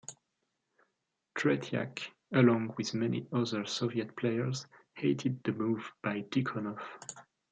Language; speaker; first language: English; non-native, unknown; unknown